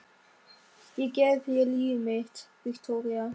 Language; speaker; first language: Icelandic; non-native, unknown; German